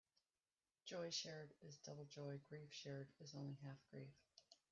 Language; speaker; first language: English; native; English